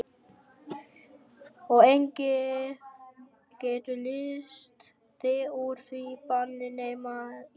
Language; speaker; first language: Icelandic; non-native, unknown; Vietnamese